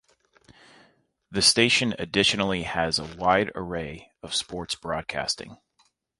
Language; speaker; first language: English; native; English